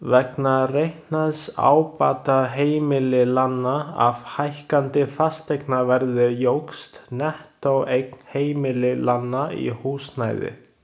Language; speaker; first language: Icelandic; non-native, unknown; Chinese